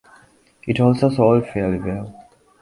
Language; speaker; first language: English; native; English